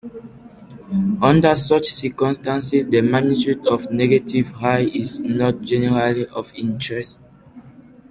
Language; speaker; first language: English; non-native, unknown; French